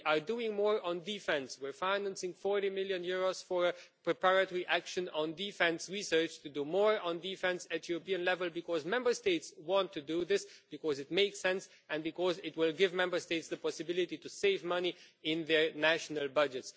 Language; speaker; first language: English; non-native, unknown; Romanian